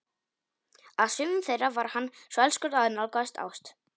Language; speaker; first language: Icelandic; non-native, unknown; Polish